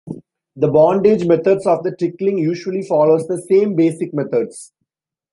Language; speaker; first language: English; non-native, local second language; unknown